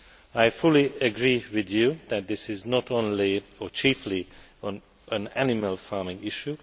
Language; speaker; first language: English; non-native, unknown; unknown